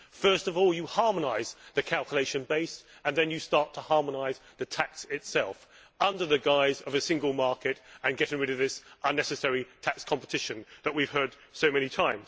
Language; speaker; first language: English; native; English